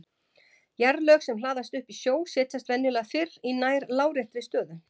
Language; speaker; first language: Icelandic; native; Icelandic